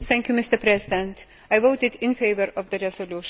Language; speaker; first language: English; non-native, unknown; Lithuanian